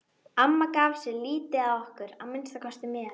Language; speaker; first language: Icelandic; native; Icelandic